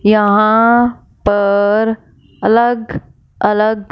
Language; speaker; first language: Hindi; non-native, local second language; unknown